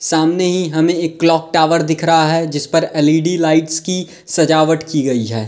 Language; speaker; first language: Hindi; native; Hindi